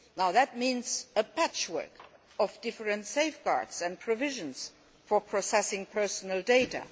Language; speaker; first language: English; non-native, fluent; Luxembourgish